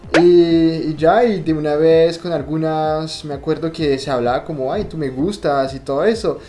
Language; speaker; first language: Spanish; non-native, fluent; French